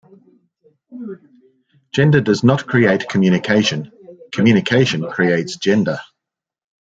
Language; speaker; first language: English; native; English